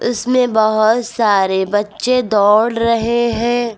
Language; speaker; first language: Hindi; native; Hindi